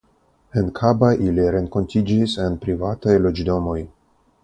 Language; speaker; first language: Esperanto; non-native, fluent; Russian